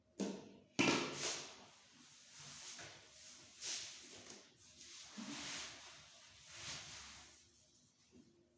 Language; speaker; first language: Hausa; native; Hausa